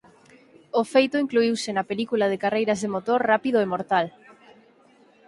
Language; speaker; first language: Galician; native; Galician